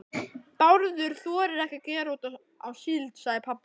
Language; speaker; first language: Icelandic; native; Icelandic